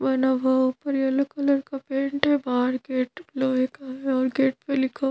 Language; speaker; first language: Hindi; native; Hindi